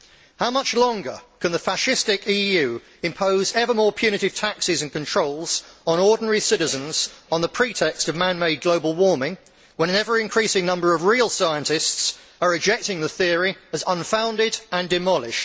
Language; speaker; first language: English; native; English